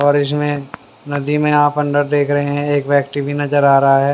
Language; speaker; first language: Hindi; native; Hindi